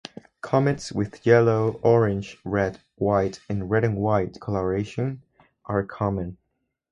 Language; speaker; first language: English; non-native, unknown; Spanish